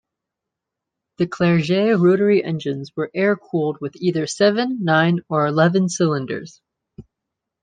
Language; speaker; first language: English; native; English